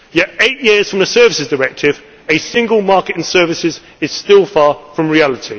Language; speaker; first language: English; native; English